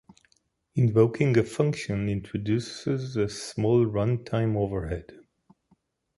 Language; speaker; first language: English; native; English